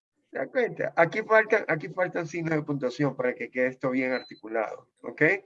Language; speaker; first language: Spanish; native; Spanish